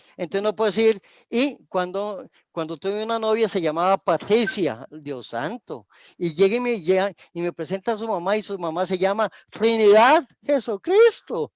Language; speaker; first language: Spanish; native; Spanish